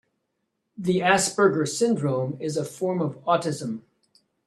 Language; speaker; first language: English; native; English